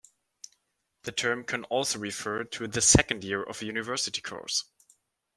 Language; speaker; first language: English; non-native, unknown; German